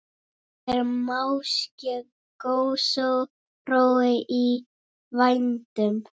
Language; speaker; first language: Icelandic; native; Icelandic